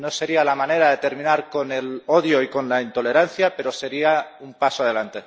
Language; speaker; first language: Spanish; non-native, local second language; Catalan